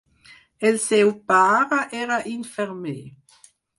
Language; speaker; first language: Catalan; non-native, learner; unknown